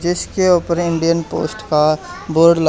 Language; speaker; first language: Hindi; native; Hindi